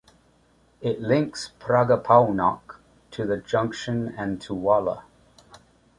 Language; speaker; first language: English; native; English